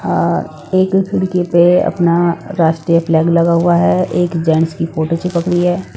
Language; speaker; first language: Hindi; non-native, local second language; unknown